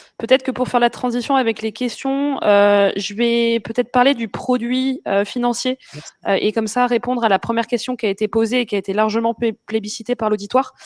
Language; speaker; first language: French; native; French